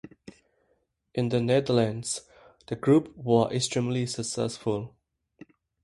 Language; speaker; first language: English; non-native, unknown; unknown